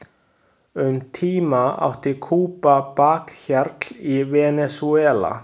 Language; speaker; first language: Icelandic; non-native, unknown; Chinese